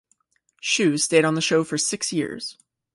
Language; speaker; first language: English; native; English